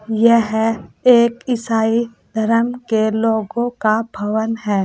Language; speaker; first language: Hindi; native; Hindi